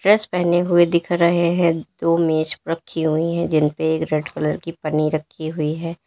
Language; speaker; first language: Hindi; native; Hindi